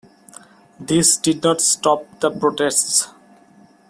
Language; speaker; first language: English; non-native, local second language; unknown